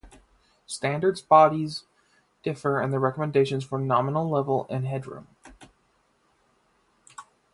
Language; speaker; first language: English; native; English